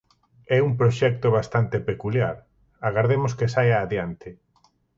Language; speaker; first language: Galician; native; Galician